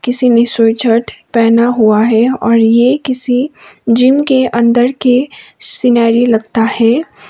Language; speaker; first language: Hindi; non-native, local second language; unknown